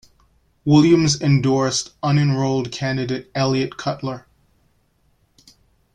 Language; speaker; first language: English; native; English